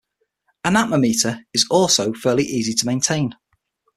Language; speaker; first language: English; native; English